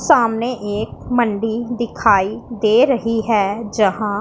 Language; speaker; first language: Hindi; non-native, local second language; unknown